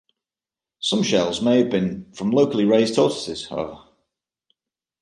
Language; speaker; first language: English; native; English